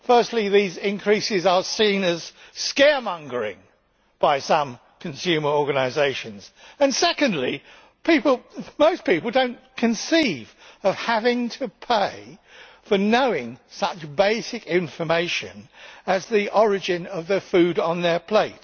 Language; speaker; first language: English; native; English